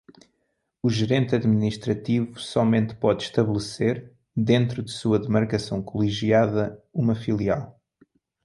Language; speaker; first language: Portuguese; native; Portuguese